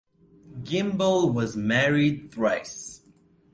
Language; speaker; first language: English; non-native, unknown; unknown